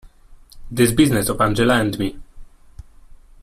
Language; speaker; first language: English; non-native, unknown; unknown